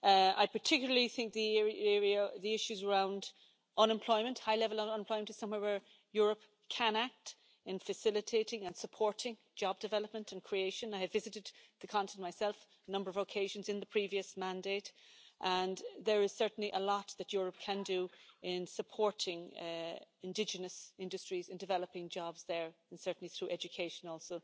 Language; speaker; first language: English; native; English